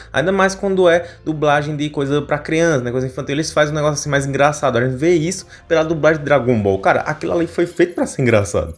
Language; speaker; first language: Portuguese; native; Portuguese